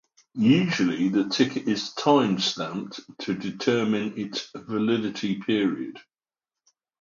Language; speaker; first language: English; native; English